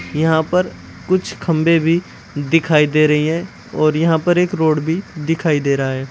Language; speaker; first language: Hindi; native; Hindi